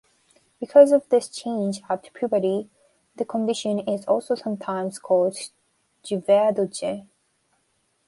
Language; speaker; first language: English; non-native, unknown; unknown